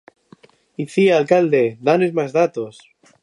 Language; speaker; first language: Galician; native; Galician